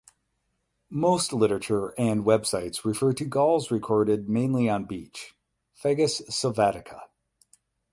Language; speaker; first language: English; native; English